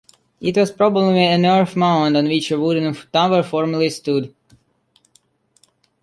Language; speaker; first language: English; non-native, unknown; Russian